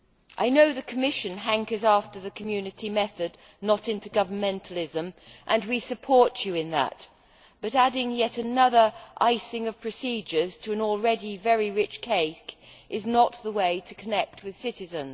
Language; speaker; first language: English; native; English